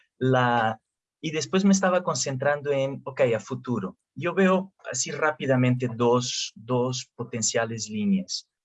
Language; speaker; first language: Spanish; non-native, related language; Portuguese